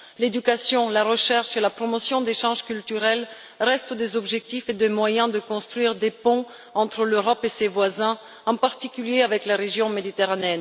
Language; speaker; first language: French; non-native, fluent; Bulgarian